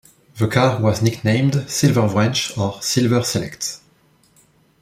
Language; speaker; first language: English; non-native, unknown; French